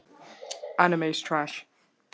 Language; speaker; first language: Icelandic; non-native, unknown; Russian